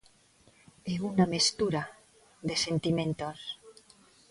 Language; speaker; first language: Galician; non-native, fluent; Spanish